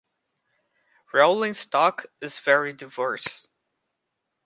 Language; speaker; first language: English; non-native, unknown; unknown